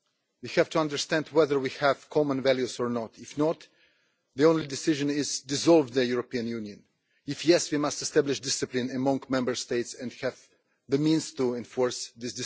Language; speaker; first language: English; non-native, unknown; Russian